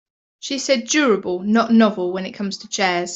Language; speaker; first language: English; native; English